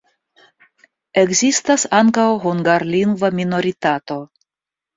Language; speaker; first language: Esperanto; non-native, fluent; Russian